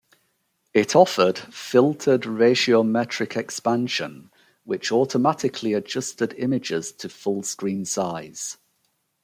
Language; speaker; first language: English; native; English